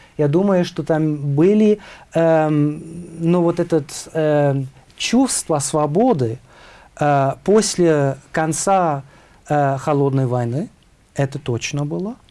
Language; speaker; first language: Russian; non-native, fluent; German